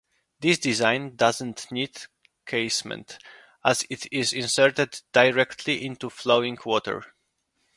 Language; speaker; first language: English; non-native, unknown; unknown